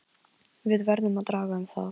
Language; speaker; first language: Icelandic; non-native, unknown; Polish